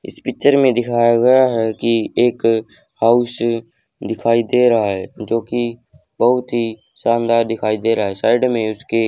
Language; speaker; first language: Hindi; native; Hindi